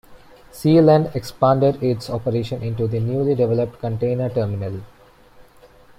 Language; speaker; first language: English; non-native, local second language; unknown